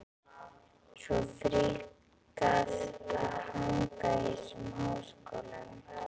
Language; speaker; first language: Icelandic; native; Icelandic